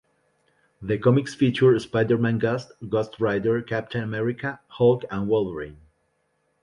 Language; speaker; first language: English; non-native, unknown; Spanish